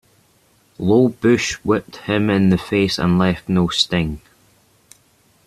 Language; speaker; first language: English; native; English